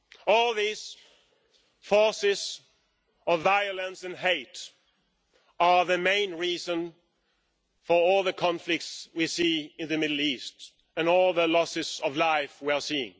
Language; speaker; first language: English; non-native, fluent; Swedish